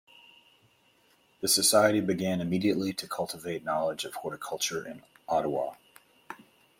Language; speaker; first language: English; native; English